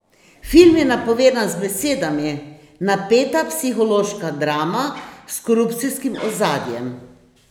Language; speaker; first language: Slovenian; native; Slovenian